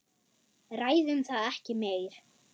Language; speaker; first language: Icelandic; non-native, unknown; German